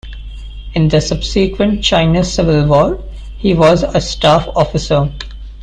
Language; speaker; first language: English; non-native, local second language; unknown